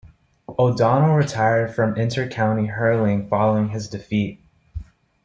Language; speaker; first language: English; native; English